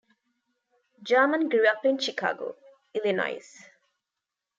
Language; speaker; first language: English; non-native, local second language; Tamil